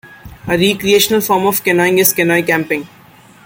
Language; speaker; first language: English; non-native, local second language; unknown